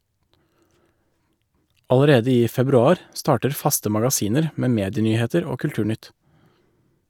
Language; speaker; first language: Norwegian; native; Norwegian